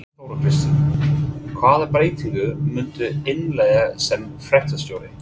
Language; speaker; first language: Icelandic; non-native, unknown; English